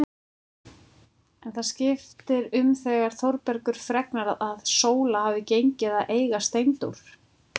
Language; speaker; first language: Icelandic; native; Icelandic